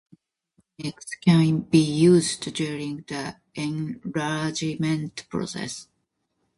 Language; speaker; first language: English; non-native, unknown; Japanese